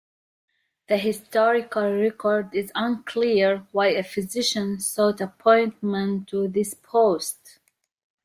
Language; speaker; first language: English; native; English